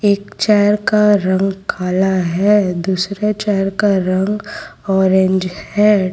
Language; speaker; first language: Hindi; non-native, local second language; Gujarati